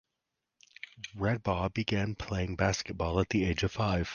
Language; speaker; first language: English; native; English